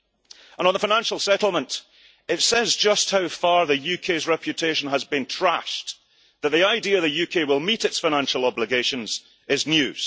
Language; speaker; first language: English; early bilingual, heritage; English